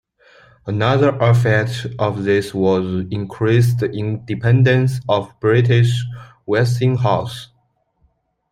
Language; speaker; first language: English; non-native, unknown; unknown